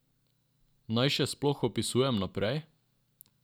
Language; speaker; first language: Slovenian; non-native, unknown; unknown